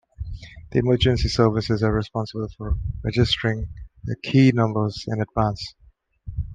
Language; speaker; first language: English; non-native, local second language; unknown